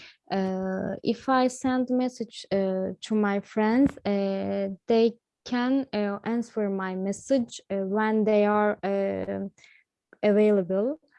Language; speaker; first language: English; non-native, learner; Turkish